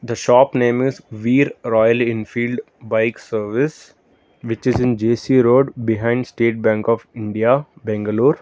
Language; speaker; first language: English; non-native, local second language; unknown